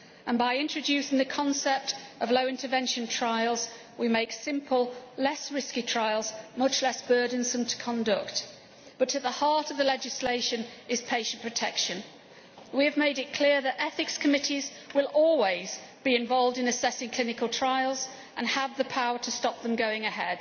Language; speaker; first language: English; native; English